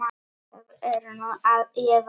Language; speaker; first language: Icelandic; non-native, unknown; Polish